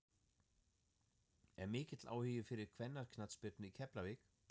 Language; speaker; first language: Icelandic; non-native, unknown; German